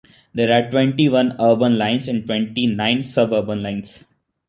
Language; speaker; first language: English; non-native, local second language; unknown